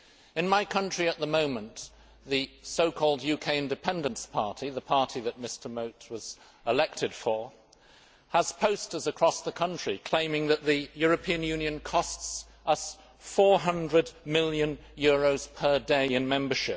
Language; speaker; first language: English; native; English